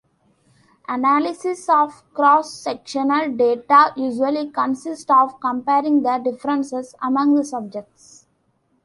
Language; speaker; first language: English; non-native, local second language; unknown